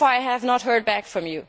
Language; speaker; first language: English; non-native, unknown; German